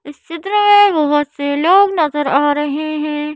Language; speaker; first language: Hindi; native; Hindi